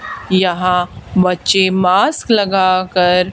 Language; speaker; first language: Hindi; native; Hindi